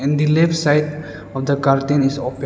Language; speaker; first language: English; non-native, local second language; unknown